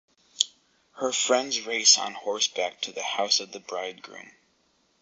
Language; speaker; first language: English; native; English